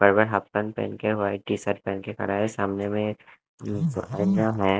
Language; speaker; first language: Hindi; non-native, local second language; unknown